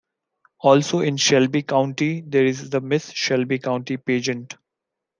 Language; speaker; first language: English; non-native, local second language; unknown